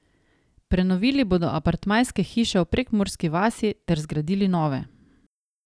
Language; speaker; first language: Slovenian; native; Slovenian